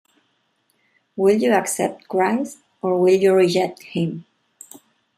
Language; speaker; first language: English; non-native, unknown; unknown